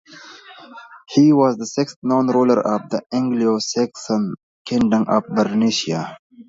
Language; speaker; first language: English; non-native, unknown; Pashto